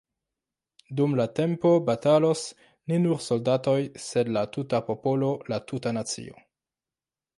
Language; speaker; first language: Esperanto; non-native, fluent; French